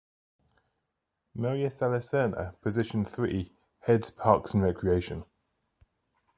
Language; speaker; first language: English; native; English